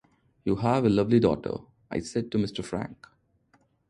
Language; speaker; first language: English; non-native, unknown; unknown